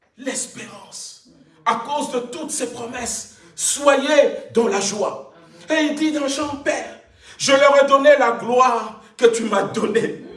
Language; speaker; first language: French; non-native, local second language; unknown